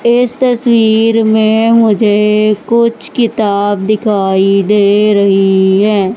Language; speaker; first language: Hindi; native; Hindi